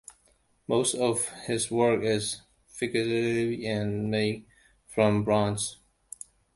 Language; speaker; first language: English; non-native, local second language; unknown